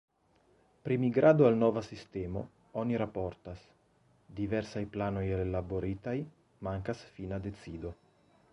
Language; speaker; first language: Esperanto; non-native, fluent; Italian